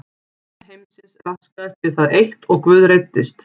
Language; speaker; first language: Icelandic; native; Icelandic